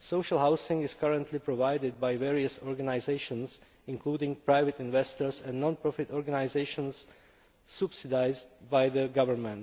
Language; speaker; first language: English; non-native, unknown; Czech